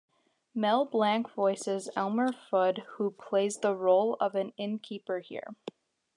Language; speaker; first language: English; native; English